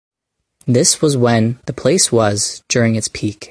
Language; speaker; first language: English; native; English